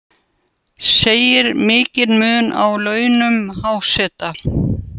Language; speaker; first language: Icelandic; non-native, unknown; Russian